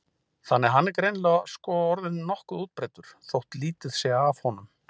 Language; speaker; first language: Icelandic; native; Icelandic